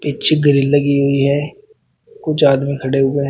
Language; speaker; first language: Hindi; native; Hindi